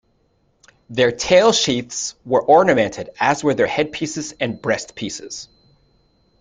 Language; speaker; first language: English; native; English